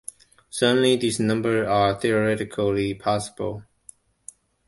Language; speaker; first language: English; non-native, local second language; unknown